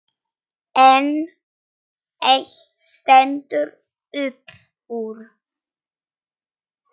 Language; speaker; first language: Icelandic; non-native, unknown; Polish